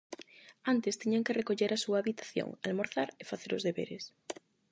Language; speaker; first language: Galician; non-native, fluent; Spanish